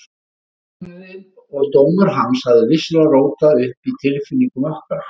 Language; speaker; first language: Icelandic; native; Icelandic